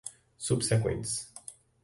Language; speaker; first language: Portuguese; native; Portuguese